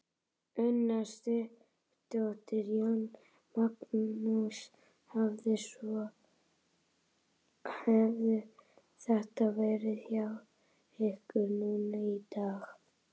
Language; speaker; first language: Icelandic; native; Icelandic